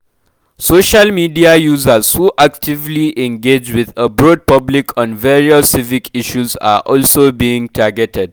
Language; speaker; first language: English; non-native, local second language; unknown